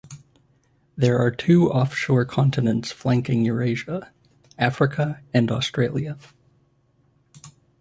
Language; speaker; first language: English; native; English